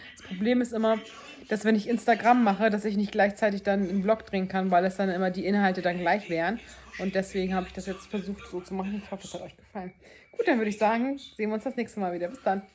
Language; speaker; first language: German; early bilingual, other home language; Turkish